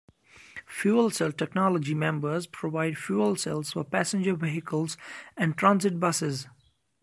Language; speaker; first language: English; non-native, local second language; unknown